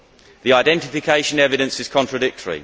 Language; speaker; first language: English; native; English